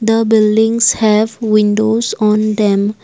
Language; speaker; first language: English; non-native, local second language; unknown